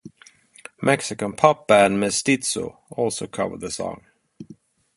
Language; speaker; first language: English; non-native, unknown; Swedish